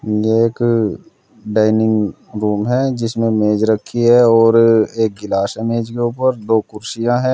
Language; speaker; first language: Hindi; native; Hindi